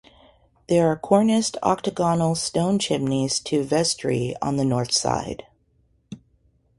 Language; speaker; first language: English; native; English